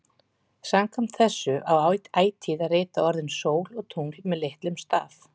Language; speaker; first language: Icelandic; native; Icelandic